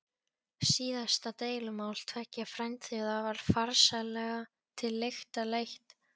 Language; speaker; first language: Icelandic; non-native, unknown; Polish